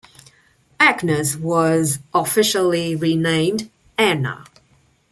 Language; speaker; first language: English; non-native, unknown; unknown